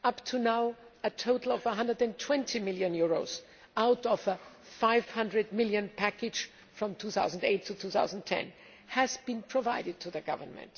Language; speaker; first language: English; non-native, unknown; German